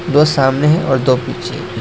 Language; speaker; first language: Hindi; non-native, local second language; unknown